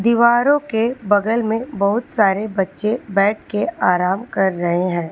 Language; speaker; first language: Hindi; non-native, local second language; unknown